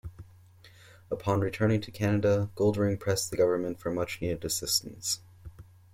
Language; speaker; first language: English; native; English